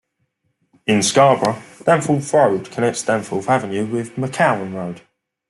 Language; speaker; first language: English; native; English